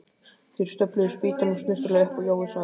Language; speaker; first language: Icelandic; native; Icelandic